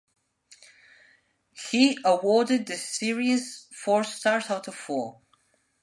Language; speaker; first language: English; non-native, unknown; Spanish